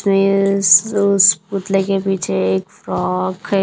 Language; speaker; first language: Hindi; native; Hindi